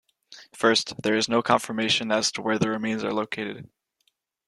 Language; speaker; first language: English; native; English